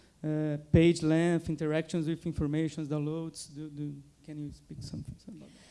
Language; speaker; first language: English; non-native, fluent; Portuguese